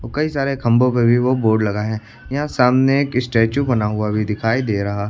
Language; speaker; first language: Hindi; native; Hindi